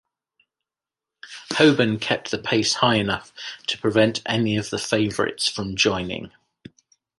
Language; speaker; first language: English; native; English